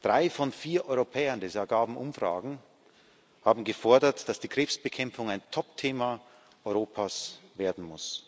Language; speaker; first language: German; native; German